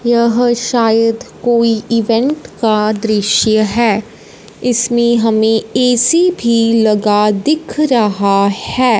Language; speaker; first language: Hindi; non-native, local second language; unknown